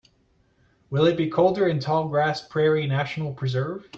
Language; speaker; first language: English; native; English